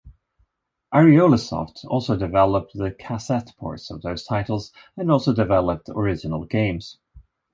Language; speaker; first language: English; non-native, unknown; Swedish